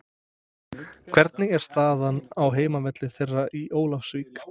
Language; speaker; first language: Icelandic; non-native, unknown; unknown